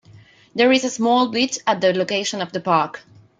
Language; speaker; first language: English; non-native, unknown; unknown